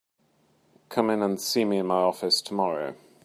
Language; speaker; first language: English; native; English